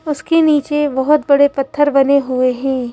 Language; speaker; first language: Hindi; native; Hindi